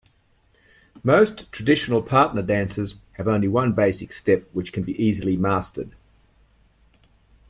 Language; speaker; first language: English; native; English